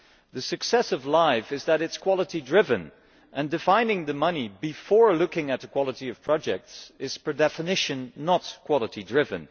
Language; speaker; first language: English; non-native, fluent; Dutch